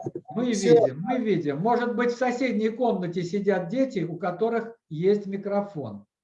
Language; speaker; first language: Russian; native; Russian